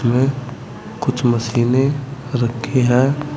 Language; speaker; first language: Hindi; native; Hindi